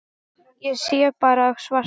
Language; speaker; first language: Icelandic; non-native, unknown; English